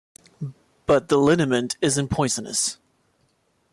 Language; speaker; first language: English; non-native, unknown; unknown